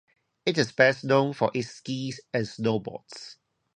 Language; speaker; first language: English; non-native, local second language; Cantonese